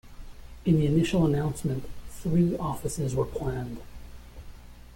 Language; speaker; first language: English; native; English